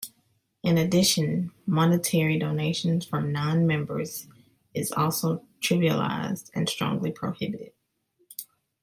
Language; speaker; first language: English; native; English